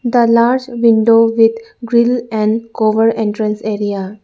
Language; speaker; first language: English; non-native, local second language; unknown